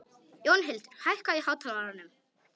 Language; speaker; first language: Icelandic; non-native, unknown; Polish